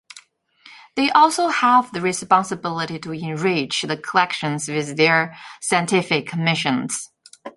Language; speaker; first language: English; non-native, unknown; Chinese